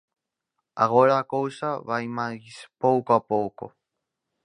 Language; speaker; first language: Galician; native; Galician